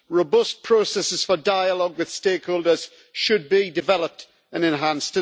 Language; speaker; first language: English; native; English